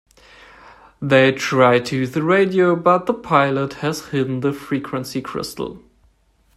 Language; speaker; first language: English; non-native, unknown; German